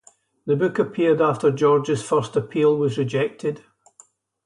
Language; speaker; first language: English; native; English